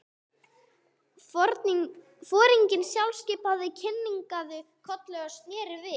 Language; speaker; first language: Icelandic; non-native, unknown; English